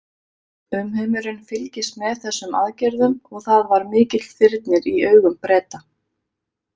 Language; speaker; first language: Icelandic; native; Icelandic